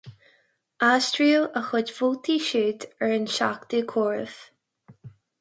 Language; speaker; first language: Irish; non-native, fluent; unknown